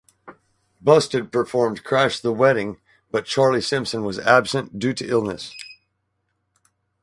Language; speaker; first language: English; native; English